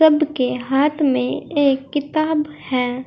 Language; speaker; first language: Hindi; native; Hindi